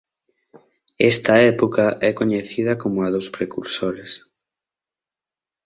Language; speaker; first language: Galician; native; Galician